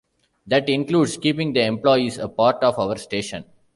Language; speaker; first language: English; non-native, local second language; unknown